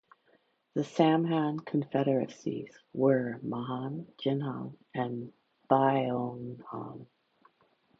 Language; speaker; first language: English; native; English